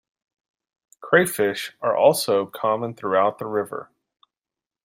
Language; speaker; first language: English; native; English